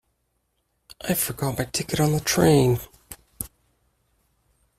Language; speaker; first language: English; native; English